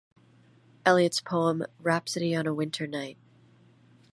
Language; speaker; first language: English; native; English